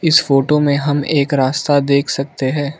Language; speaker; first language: Hindi; non-native, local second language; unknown